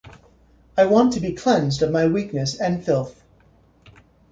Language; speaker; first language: English; native; English